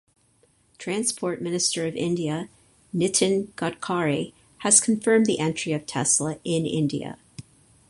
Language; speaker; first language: English; native; English